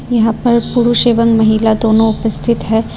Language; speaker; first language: Hindi; non-native, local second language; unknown